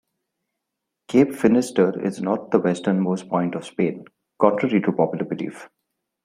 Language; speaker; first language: English; non-native, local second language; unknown